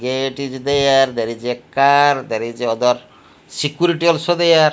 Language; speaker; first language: English; non-native, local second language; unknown